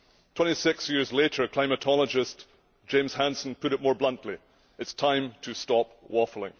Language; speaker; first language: English; native; English